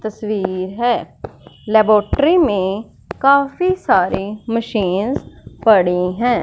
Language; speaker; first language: Hindi; non-native, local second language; Punjabi